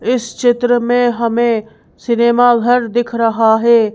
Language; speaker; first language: Hindi; native; Hindi